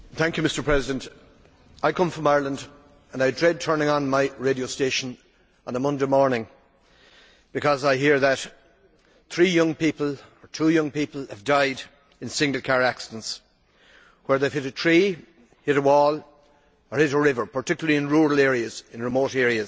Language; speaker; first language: English; native; English